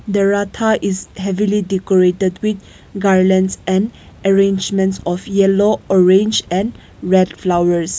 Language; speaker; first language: English; non-native, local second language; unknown